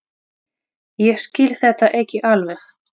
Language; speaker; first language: Icelandic; non-native, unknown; Russian